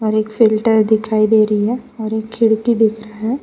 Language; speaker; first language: Hindi; non-native, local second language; Gujarati